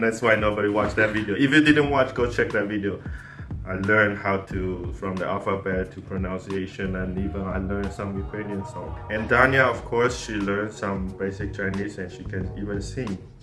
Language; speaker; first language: English; non-native, fluent; Chinese